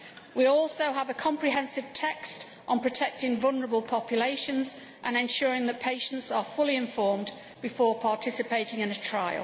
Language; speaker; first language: English; native; English